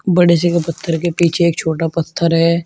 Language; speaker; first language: Hindi; native; Hindi